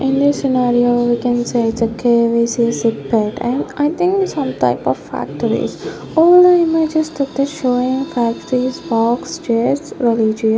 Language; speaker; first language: English; non-native, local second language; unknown